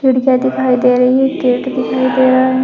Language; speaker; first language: Hindi; native; Hindi